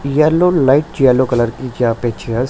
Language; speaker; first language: Hindi; non-native, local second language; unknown